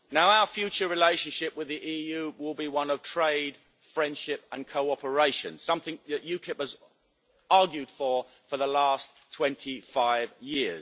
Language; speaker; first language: English; native; English